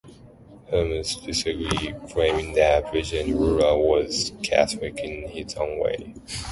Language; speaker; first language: English; non-native, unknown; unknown